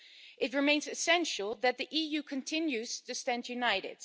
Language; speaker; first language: English; non-native, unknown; Dutch